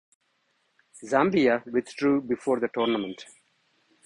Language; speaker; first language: English; non-native, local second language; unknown